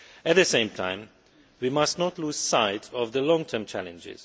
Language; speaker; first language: English; non-native, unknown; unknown